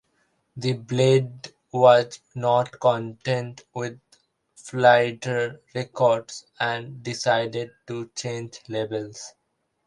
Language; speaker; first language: English; non-native, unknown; Bangla